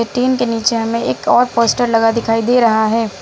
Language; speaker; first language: Hindi; native; Hindi